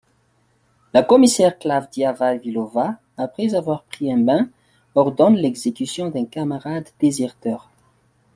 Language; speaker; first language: French; non-native, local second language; Malagasy